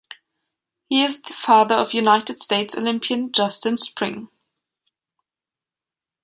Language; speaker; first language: English; non-native, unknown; German